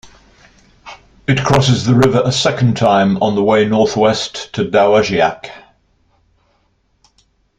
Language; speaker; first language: English; native; English